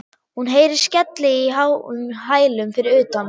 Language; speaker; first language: Icelandic; non-native, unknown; German